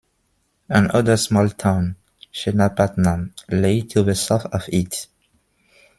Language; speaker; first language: English; non-native, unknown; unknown